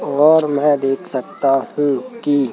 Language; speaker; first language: Hindi; native; Hindi